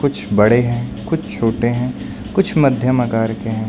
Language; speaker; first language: Hindi; native; Hindi